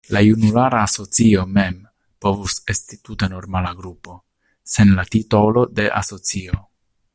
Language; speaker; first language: Esperanto; non-native, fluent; Italian